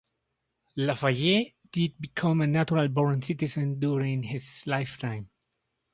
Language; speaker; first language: English; non-native, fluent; Spanish